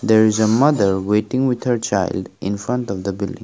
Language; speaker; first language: English; non-native, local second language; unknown